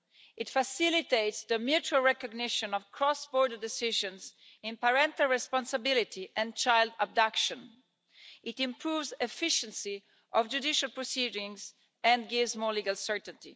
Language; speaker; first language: English; non-native, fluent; Italian